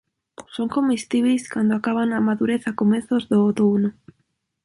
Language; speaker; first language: Galician; non-native, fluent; Spanish